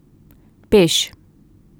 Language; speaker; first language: Slovenian; native; Slovenian